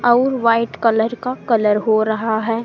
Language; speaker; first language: Hindi; native; Hindi